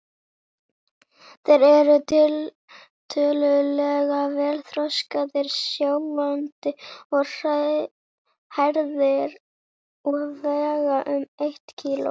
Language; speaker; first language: Icelandic; native; Icelandic